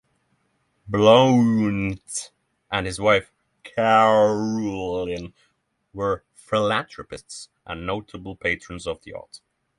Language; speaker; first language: English; non-native, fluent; Norwegian